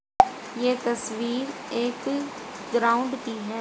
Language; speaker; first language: Hindi; native; Hindi